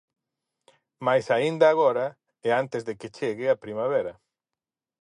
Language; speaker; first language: Galician; native; Galician